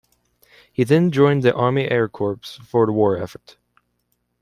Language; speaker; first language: English; native; English